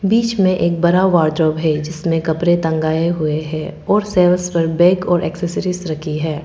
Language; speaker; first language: Hindi; non-native, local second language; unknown